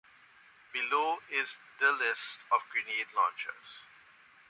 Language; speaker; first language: English; native; English